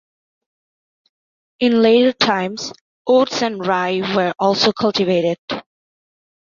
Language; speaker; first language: English; non-native, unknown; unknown